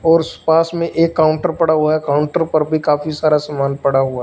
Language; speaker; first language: Hindi; non-native, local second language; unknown